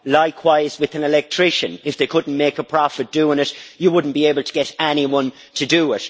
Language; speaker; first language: English; native; English